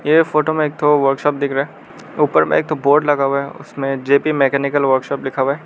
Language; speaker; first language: Hindi; non-native, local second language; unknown